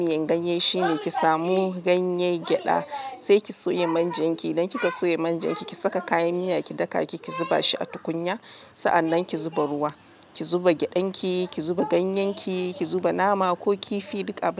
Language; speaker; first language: Hausa; non-native, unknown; Yoruba